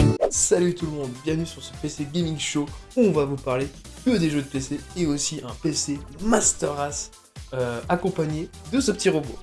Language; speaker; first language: French; native; French